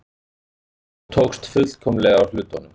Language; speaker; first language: Icelandic; native; Icelandic